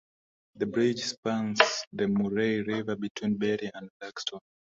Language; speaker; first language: English; non-native, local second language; Swahili